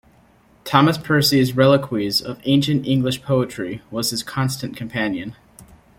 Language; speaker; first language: English; native; English